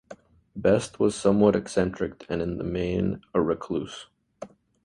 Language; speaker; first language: English; native; English